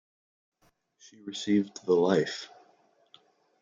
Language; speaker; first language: English; native; English